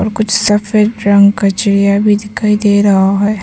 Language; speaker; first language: Hindi; early bilingual, other home language; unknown